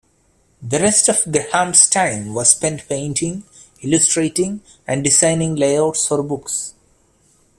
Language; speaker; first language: English; non-native, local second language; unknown